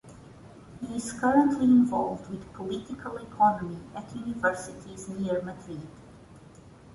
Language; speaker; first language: English; non-native, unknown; Portuguese